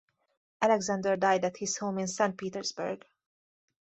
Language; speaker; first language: English; native; English